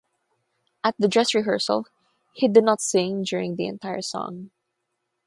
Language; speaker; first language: English; non-native, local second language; Filipino